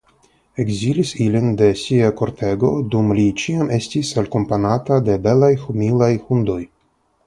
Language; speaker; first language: Esperanto; non-native, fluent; Russian